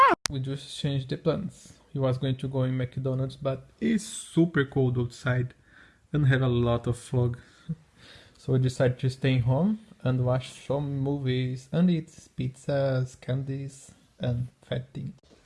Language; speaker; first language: English; non-native, learner; Spanish